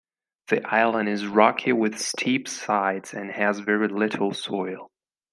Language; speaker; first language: English; non-native, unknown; Spanish